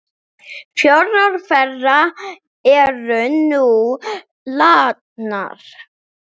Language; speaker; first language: Icelandic; non-native, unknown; English